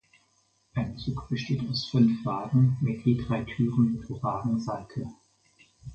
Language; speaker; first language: German; native; German